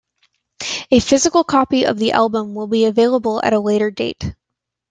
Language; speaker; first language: English; native; English